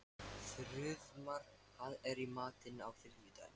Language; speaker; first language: Icelandic; non-native, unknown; Lithuanian